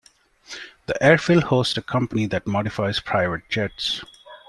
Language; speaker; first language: English; non-native, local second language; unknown